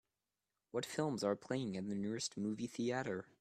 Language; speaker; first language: English; non-native, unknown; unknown